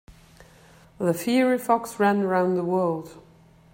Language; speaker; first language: English; native; English